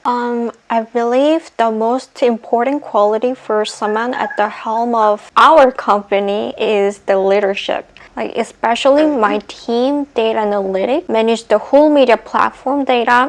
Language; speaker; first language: English; non-native, fluent; Korean